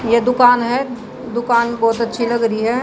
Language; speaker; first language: Hindi; native; Hindi